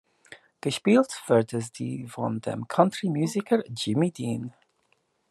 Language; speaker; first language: German; non-native, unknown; English